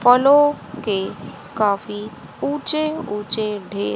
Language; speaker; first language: Hindi; native; Hindi